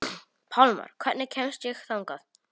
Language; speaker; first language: Icelandic; non-native, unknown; Polish